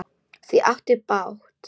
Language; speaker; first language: Icelandic; non-native, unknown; Polish